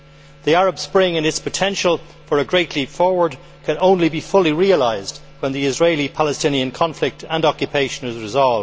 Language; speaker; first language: English; native; English